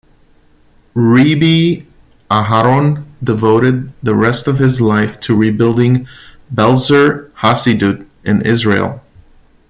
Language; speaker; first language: English; non-native, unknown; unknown